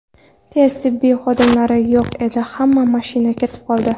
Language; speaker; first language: Uzbek; non-native, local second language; Kara-Kalpak